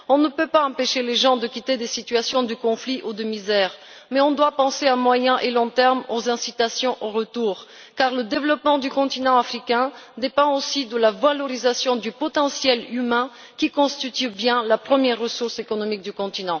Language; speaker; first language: French; non-native, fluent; Bulgarian